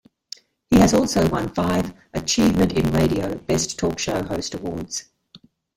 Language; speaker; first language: English; native; English